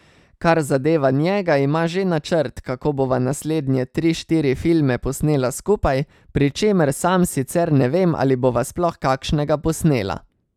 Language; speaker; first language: Slovenian; native; Slovenian